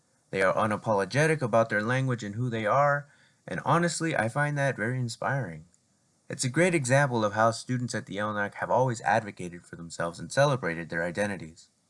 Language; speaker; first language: English; native; English